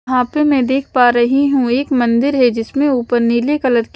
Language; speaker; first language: Hindi; non-native, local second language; Punjabi